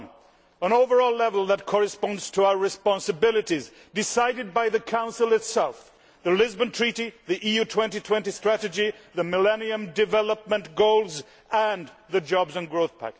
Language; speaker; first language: English; non-native, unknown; Swedish